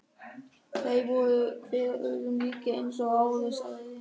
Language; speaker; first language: Icelandic; non-native, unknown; German